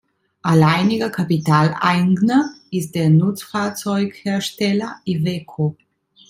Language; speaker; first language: German; non-native, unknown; Italian